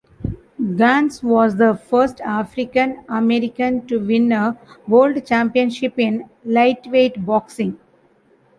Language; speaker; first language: English; non-native, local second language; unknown